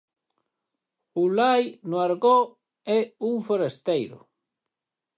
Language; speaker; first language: Galician; native; Galician